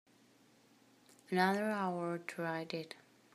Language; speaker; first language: English; native; English